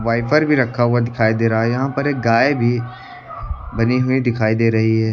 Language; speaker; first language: Hindi; native; Hindi